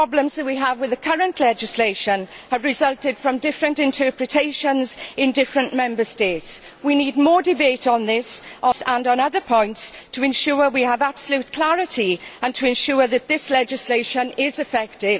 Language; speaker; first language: English; native; English